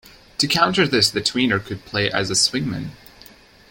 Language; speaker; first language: English; native; English